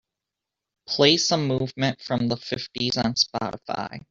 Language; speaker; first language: English; native; English